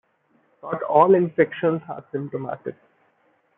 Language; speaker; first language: English; non-native, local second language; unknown